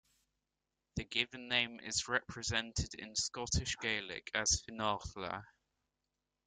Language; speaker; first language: English; native; English